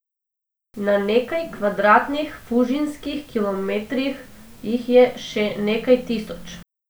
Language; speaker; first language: Slovenian; non-native, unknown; Macedonian